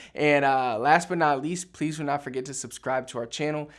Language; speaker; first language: English; early bilingual, other home language; Spanish